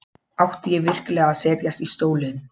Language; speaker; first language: Icelandic; non-native, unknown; Polish